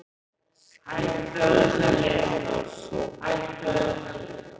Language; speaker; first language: Icelandic; native; Icelandic